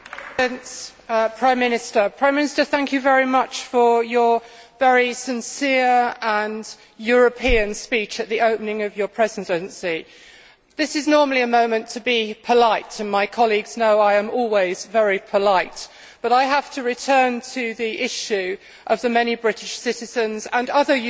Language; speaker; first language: English; native; English